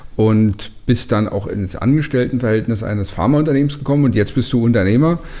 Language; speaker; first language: German; native; German